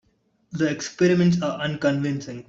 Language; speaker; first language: English; non-native, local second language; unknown